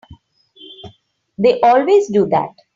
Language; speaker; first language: English; non-native, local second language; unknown